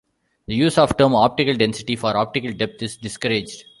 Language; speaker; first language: English; non-native, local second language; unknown